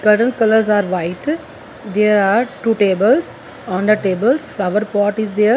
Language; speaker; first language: English; non-native, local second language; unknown